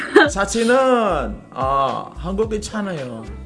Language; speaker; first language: Korean; non-native, learner; Indonesian